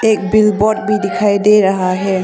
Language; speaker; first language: Hindi; non-native, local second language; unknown